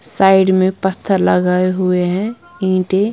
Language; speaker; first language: Hindi; non-native, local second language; Punjabi